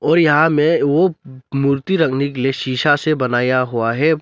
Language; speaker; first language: Hindi; non-native, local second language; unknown